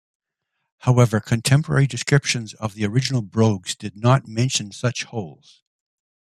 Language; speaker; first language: English; native; English